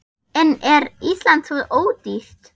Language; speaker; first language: Icelandic; non-native, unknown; German